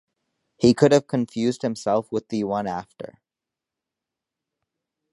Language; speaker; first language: English; native; English